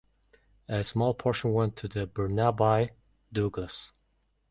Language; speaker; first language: English; non-native, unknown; Mongolian